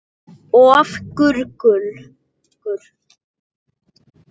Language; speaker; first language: Icelandic; non-native, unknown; English